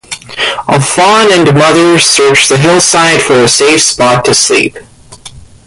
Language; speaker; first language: English; native; English